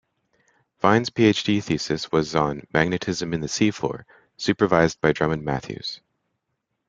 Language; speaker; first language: English; native; English